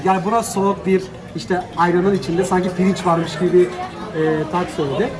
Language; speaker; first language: Turkish; native; Turkish